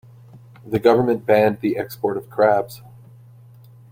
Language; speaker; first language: English; native; English